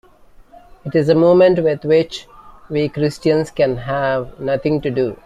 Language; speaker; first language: English; non-native, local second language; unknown